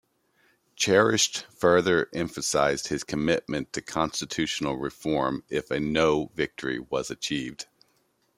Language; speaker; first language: English; native; English